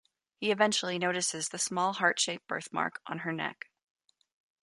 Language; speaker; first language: English; native; English